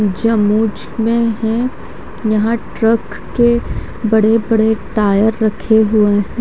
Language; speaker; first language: Hindi; native; Hindi